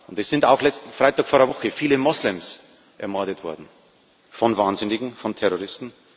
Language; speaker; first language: German; native; German